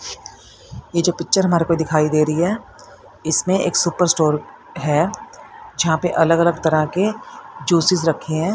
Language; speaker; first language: Hindi; native; Hindi